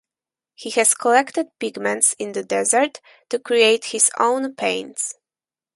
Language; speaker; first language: English; non-native, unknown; Polish